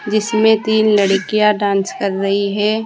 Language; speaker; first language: Hindi; native; Hindi